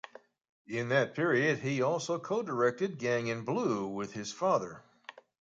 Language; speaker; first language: English; native; English